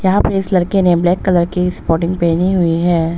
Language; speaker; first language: Hindi; early bilingual, other home language; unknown